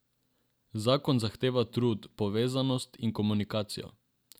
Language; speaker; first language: Slovenian; non-native, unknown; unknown